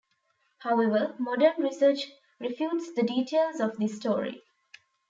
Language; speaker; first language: English; non-native, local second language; Tamil